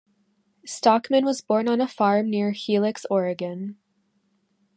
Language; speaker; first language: English; non-native, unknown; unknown